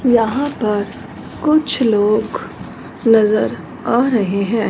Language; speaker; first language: Hindi; non-native, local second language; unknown